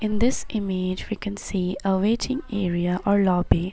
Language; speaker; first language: English; non-native, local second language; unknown